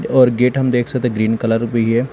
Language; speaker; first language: Hindi; non-native, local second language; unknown